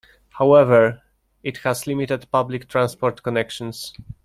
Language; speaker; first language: English; non-native, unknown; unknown